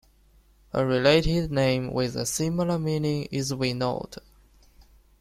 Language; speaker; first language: English; non-native, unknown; Chinese